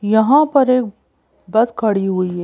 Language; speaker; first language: Hindi; native; Hindi